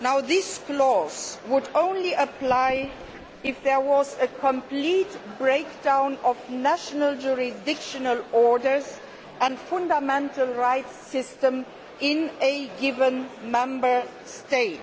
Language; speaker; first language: English; non-native, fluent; Luxembourgish